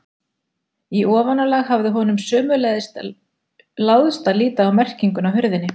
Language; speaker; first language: Icelandic; native; Icelandic